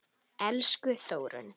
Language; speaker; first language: Icelandic; native; Icelandic